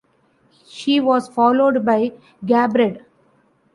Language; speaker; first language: English; non-native, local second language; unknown